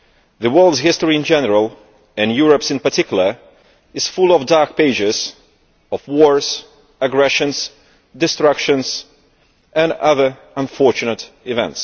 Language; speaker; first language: English; non-native, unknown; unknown